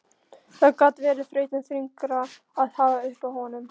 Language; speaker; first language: Icelandic; non-native, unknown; Polish